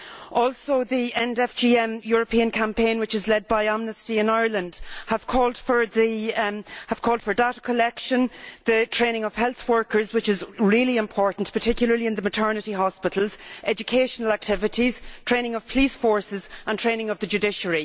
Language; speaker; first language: English; native; English